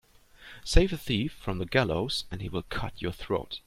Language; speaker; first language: English; non-native, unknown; German